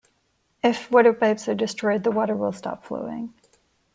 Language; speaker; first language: English; non-native, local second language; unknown